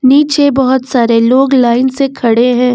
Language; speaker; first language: Hindi; native; Hindi